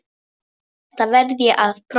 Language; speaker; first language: Icelandic; non-native, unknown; Polish